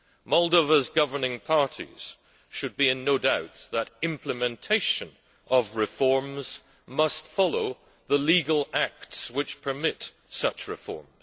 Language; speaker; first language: English; native; English